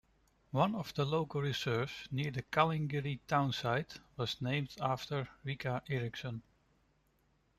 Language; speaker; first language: English; non-native, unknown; Dutch